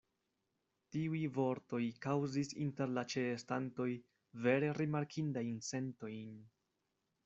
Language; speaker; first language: Esperanto; non-native, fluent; Spanish